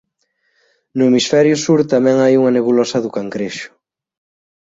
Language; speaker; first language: Galician; native; Galician